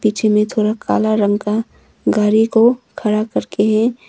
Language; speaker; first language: Hindi; non-native, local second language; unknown